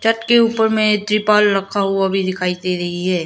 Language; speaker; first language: Hindi; non-native, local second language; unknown